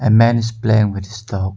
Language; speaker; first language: English; non-native, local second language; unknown